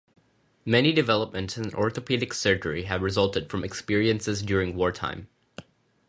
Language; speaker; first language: English; non-native, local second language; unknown